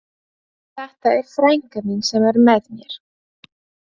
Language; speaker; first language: Icelandic; non-native, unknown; Latvian